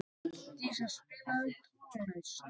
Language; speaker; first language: Icelandic; native; Icelandic